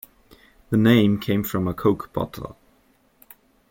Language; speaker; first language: English; native; English